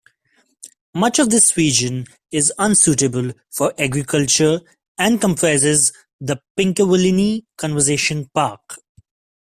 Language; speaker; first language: English; non-native, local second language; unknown